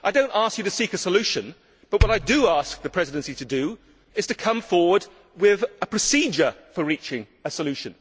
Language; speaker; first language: English; native; English